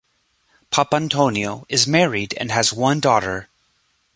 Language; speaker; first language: English; native; English